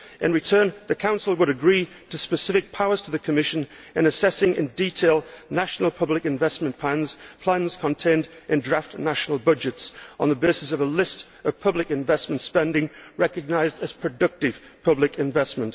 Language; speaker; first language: English; native; English